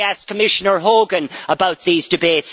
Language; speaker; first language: English; native; English